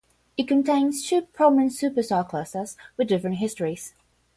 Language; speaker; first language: English; non-native, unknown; Portuguese